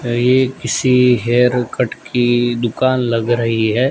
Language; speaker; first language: Hindi; non-native, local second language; Gujarati